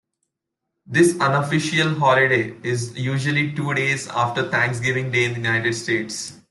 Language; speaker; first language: English; non-native, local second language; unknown